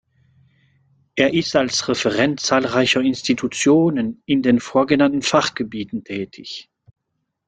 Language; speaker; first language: German; non-native, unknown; French